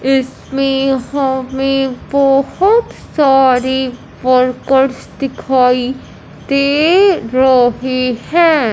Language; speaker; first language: Hindi; non-native, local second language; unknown